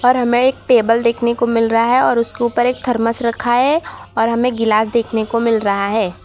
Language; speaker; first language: Hindi; non-native, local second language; Gujarati